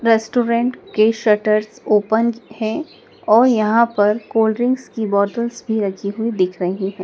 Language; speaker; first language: Hindi; native; Hindi